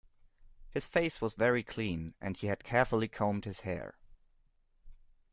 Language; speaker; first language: English; non-native, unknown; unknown